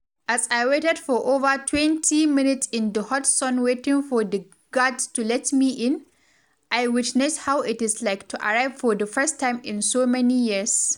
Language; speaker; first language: English; non-native, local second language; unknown